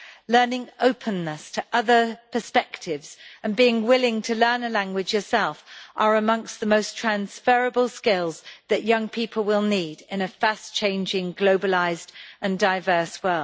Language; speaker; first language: English; native; English